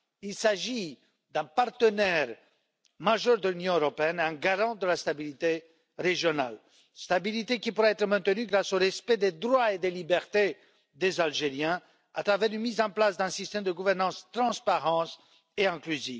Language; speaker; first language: French; non-native, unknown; Romanian